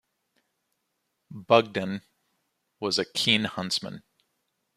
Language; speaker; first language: English; native; English